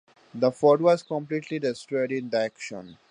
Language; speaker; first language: English; non-native, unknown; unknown